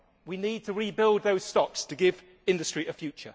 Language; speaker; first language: English; native; English